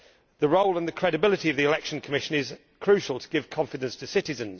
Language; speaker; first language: English; native; English